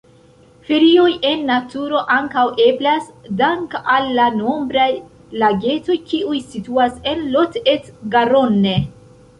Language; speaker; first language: Esperanto; non-native, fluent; Central Kurdish